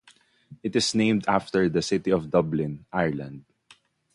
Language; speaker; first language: English; non-native, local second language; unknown